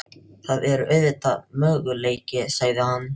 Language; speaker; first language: Icelandic; non-native, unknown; Filipino